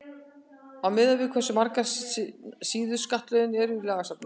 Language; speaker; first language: Icelandic; native; Icelandic